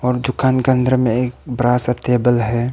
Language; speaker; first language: Hindi; non-native, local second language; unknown